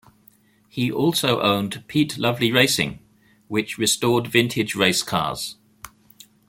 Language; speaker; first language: English; native; English